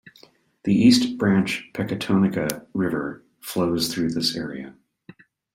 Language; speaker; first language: English; native; English